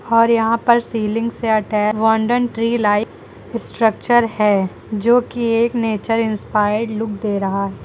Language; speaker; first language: Hindi; native; Hindi